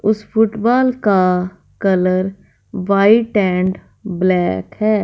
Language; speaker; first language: Hindi; non-native, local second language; Punjabi